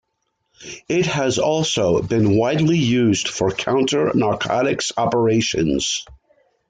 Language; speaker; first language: English; native; English